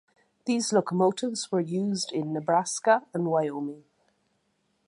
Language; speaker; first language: English; native; English